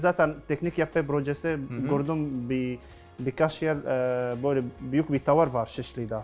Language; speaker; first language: Turkish; non-native, learner; Arabic